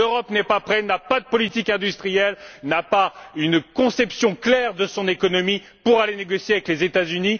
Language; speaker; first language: French; native; French